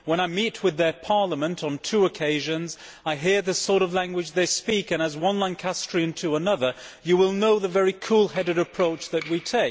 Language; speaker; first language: English; native; English